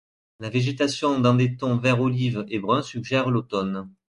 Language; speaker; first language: French; native; French